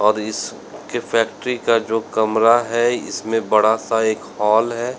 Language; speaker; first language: Hindi; native; Hindi